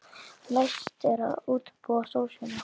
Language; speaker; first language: Icelandic; native; Icelandic